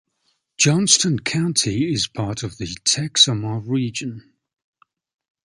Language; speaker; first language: English; native; English